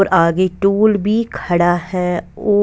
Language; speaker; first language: Hindi; non-native, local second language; Punjabi